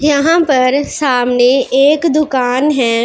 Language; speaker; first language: Hindi; non-native, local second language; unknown